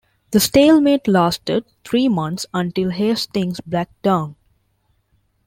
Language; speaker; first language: English; non-native, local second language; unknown